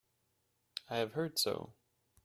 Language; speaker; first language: English; native; English